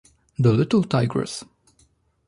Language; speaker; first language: English; non-native, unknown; Polish